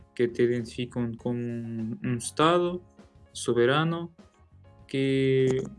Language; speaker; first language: Spanish; non-native, related language; Portuguese